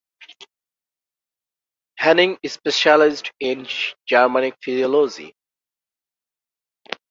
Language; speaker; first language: English; non-native, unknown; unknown